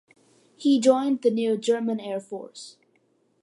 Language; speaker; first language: English; early bilingual, other home language; Malayalam